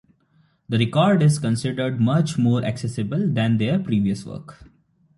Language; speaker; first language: English; non-native, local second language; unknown